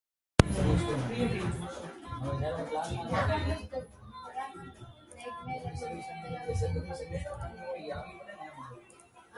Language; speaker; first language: English; non-native, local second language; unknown